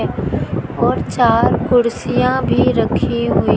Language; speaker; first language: Hindi; native; Hindi